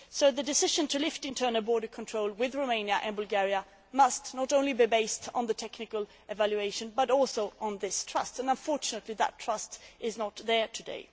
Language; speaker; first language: English; non-native, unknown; Swedish